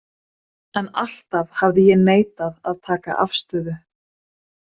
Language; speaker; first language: Icelandic; non-native, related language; Swedish